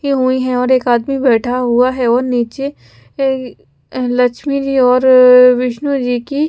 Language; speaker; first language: Hindi; non-native, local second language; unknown